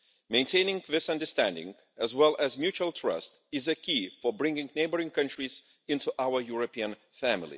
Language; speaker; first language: English; non-native, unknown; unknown